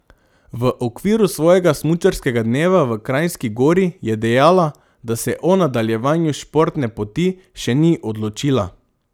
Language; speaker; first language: Slovenian; non-native, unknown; Macedonian